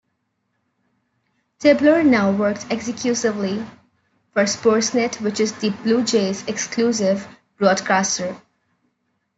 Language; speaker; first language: English; non-native, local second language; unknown